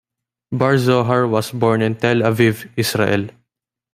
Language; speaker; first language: English; non-native, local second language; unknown